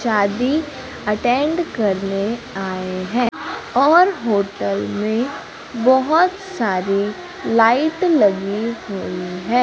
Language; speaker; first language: Hindi; native; Hindi